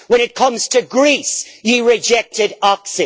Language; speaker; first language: English; native; English